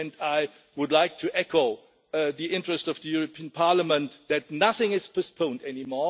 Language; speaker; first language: English; non-native, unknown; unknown